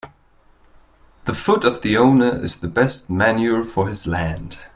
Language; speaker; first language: English; non-native, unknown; German